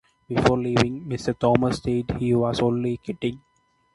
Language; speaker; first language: English; non-native, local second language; Malayalam